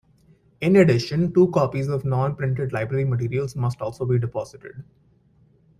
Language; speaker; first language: English; non-native, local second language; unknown